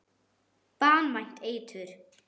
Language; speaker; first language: Icelandic; non-native, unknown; German